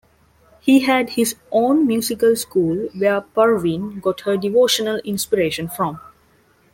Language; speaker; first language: English; non-native, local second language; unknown